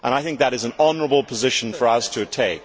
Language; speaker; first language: English; native; English